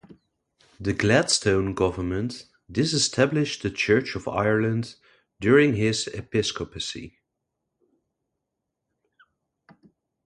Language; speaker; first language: English; non-native, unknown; Dutch